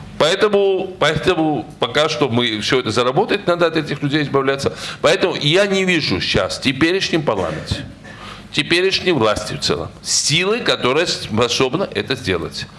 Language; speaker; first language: Russian; non-native, local second language; Georgian